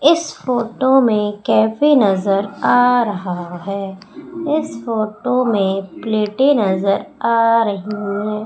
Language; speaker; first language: Hindi; native; Hindi